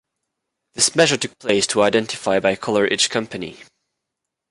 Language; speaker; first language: English; non-native, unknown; French